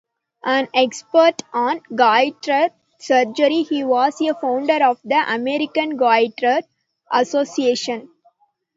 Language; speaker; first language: English; non-native, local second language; Tamil